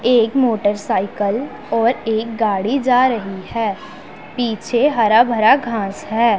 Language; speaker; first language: Hindi; non-native, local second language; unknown